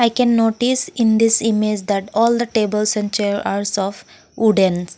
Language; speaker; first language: English; non-native, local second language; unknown